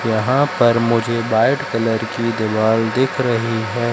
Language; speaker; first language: Hindi; native; Hindi